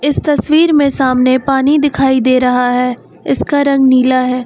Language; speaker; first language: Hindi; native; Hindi